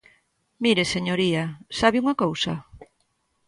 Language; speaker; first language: Galician; native; Galician